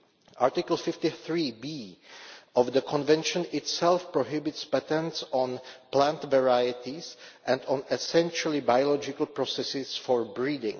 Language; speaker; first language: English; non-native, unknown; Czech